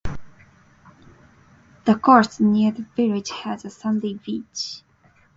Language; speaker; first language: English; non-native, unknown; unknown